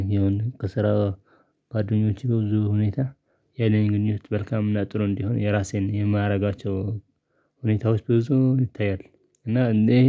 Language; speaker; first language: Amharic; non-native, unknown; Tigrinya